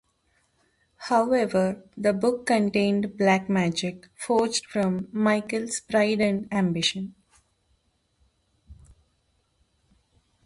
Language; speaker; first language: English; non-native, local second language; Telugu